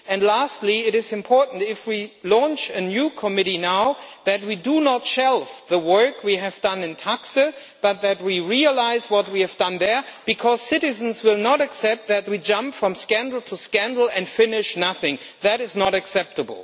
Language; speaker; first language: English; non-native, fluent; German